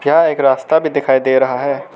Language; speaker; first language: Hindi; non-native, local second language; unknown